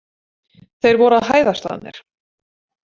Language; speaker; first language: Icelandic; native; Icelandic